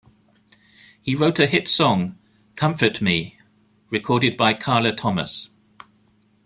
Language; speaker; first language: English; native; English